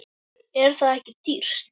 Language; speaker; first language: Icelandic; native; Icelandic